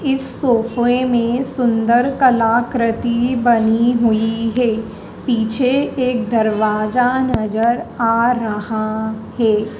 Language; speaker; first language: Hindi; native; Hindi